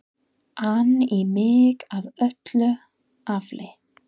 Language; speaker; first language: Icelandic; non-native, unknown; English